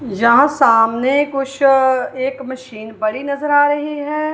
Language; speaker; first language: Hindi; non-native, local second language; Punjabi